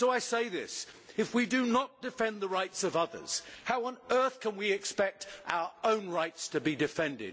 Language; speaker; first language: English; native; English